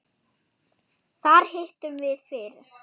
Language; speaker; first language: Icelandic; non-native, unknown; German